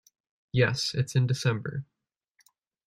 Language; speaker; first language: English; native; English